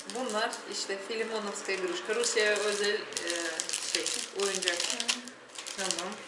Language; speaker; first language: Turkish; non-native, fluent; Russian